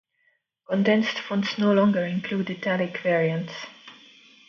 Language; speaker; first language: English; non-native, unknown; Estonian